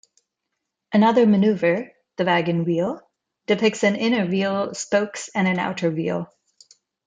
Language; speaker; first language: English; non-native, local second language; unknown